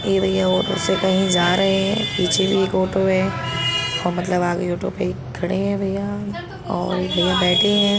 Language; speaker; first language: Hindi; native; Hindi